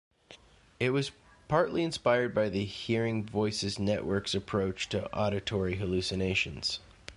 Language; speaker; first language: English; native; English